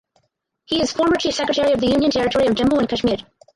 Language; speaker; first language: English; native; English